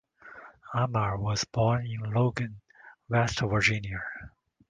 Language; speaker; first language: English; non-native, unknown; Chinese